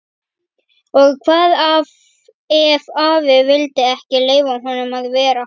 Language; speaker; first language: Icelandic; native; Icelandic